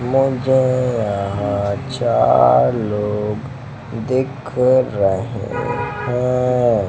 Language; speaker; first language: Hindi; native; Hindi